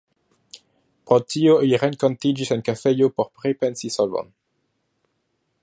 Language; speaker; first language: Esperanto; non-native, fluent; French